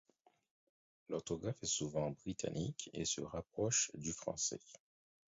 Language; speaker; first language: French; non-native, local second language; Haitian Creole